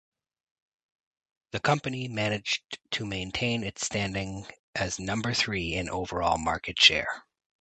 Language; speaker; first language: English; native; English